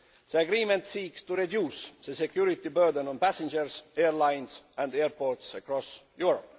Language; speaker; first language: English; non-native, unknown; Estonian